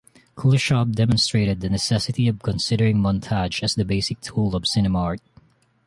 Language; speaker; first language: English; non-native, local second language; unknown